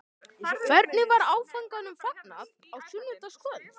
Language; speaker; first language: Icelandic; native; Icelandic